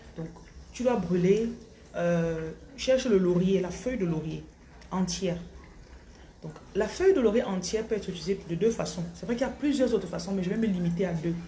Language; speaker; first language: French; non-native, local second language; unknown